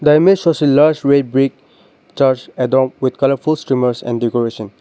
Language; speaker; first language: English; non-native, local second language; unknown